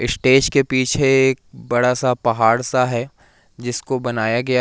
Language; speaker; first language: Hindi; native; Hindi